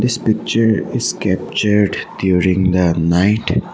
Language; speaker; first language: English; non-native, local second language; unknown